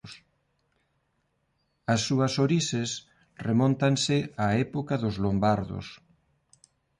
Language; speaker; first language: Galician; non-native, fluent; Spanish